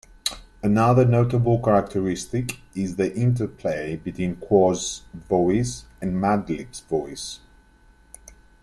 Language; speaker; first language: English; native; English